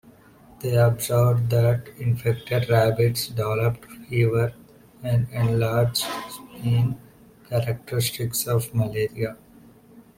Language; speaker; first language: English; non-native, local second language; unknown